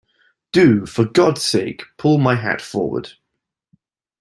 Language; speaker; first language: English; native; English